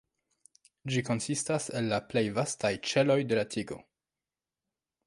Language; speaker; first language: Esperanto; non-native, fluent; French